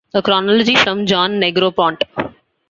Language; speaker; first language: English; non-native, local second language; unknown